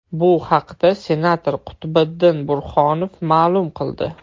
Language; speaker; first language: Uzbek; non-native, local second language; Russian